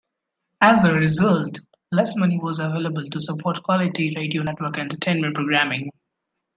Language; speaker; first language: English; non-native, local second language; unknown